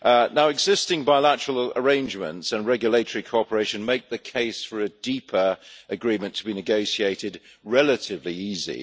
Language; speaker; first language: English; native; English